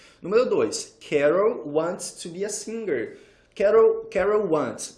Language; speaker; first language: English; non-native, fluent; Portuguese